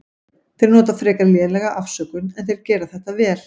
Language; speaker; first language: Icelandic; native; Icelandic